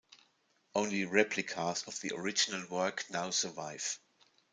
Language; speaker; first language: English; non-native, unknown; German